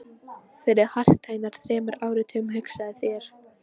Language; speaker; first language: Icelandic; non-native, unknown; Polish